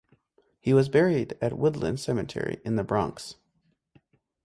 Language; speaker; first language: English; native; English